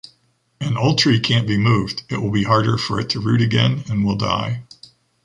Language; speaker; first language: English; native; English